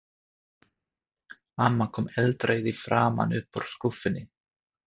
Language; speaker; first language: Icelandic; non-native, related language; Swedish